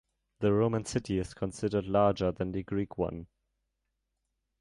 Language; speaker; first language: English; non-native, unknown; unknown